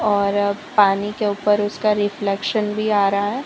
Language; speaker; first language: Hindi; non-native, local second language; Gujarati